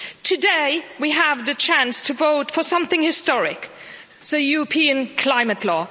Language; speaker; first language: English; non-native, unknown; Luxembourgish